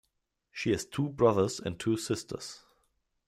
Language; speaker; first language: English; non-native, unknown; German